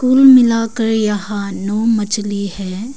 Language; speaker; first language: Hindi; early bilingual, other home language; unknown